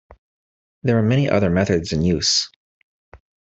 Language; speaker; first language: English; native; English